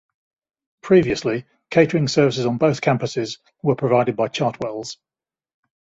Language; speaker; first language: English; native; English